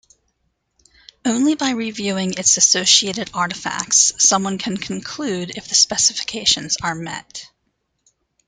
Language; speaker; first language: English; native; English